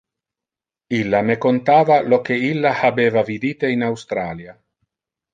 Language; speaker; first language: Interlingua; non-native, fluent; Italian